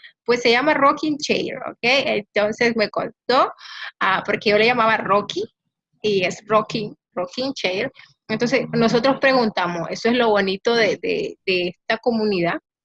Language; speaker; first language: Spanish; native; Spanish